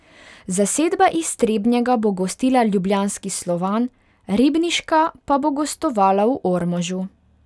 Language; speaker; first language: Slovenian; non-native, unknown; Hungarian